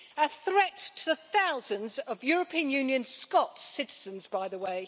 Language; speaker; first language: English; native; English